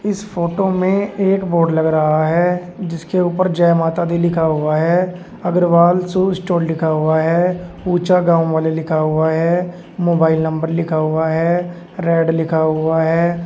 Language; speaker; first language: Hindi; native; Hindi